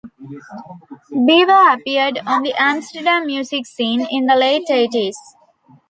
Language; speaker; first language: English; non-native, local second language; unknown